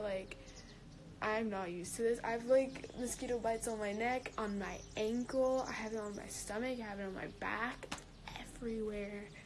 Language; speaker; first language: English; native; English